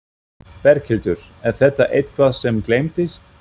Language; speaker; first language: Icelandic; non-native, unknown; German